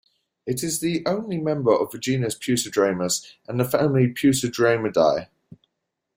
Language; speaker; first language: English; native; English